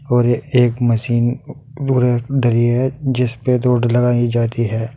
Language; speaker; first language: Hindi; native; Hindi